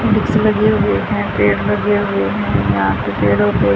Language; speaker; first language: Hindi; native; Hindi